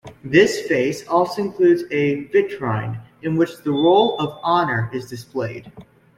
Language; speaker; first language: English; native; English